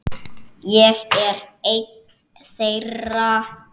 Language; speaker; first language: Icelandic; native; Icelandic